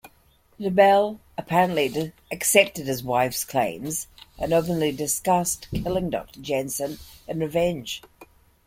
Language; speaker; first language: English; native; English